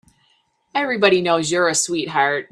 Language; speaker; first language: English; native; English